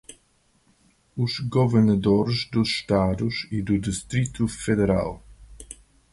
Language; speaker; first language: Portuguese; non-native, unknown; English